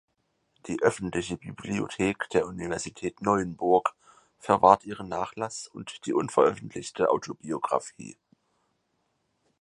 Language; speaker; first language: German; native; German